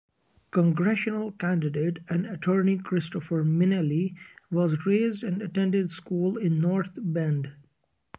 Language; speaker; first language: English; non-native, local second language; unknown